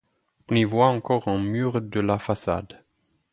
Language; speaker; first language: French; non-native, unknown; German